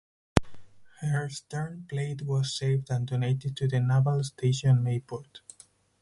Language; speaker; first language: English; non-native, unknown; Spanish